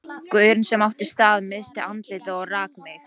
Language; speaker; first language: Icelandic; non-native, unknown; Polish